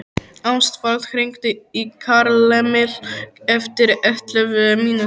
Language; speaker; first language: Icelandic; native; Icelandic